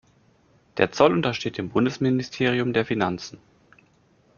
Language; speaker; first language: German; native; German